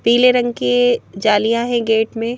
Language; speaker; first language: Hindi; native; Hindi